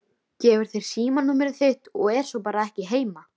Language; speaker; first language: Icelandic; native; Icelandic